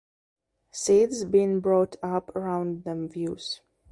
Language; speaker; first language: English; non-native, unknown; Belarusian